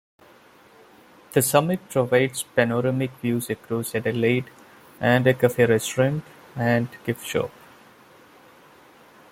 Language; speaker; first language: English; non-native, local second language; Malayalam